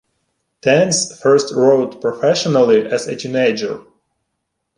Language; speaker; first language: English; non-native, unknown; Ukrainian